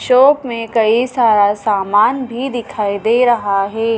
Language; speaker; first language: Hindi; native; Hindi